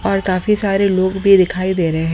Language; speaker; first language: Hindi; native; Hindi